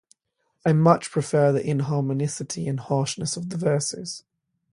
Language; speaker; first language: English; native; English